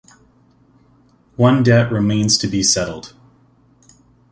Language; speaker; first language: English; native; English